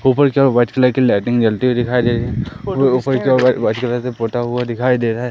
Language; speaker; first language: Hindi; native; Hindi